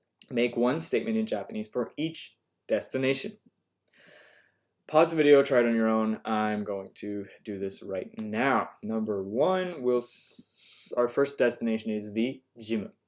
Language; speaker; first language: English; native; English